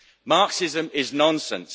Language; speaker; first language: English; native; English